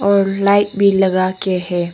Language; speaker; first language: Hindi; non-native, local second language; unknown